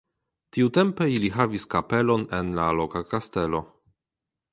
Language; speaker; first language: Esperanto; non-native, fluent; Polish